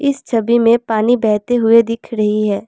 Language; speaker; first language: Hindi; non-native, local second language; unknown